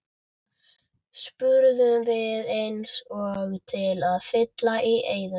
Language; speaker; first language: Icelandic; native; Icelandic